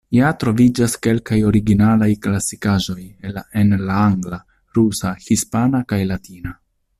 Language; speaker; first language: Esperanto; non-native, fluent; Italian